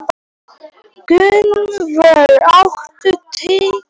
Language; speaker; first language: Icelandic; non-native, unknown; Polish